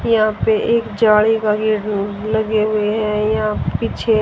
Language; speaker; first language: Hindi; native; Hindi